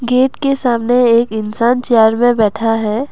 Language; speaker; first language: Hindi; non-native, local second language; Assamese